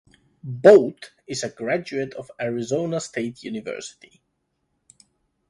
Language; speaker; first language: English; non-native, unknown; Finnish